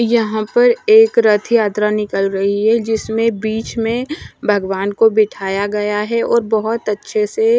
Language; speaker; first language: Hindi; non-native, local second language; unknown